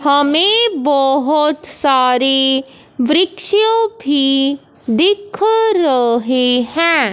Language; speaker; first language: Hindi; non-native, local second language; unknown